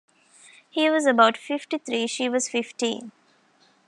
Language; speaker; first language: English; non-native, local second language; Tamil